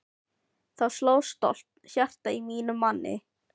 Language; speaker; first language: Icelandic; non-native, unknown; Filipino